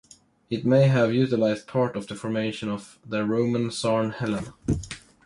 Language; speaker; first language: English; non-native, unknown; Swedish